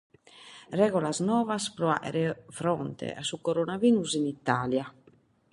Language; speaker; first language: Sardinian; native; Sardinian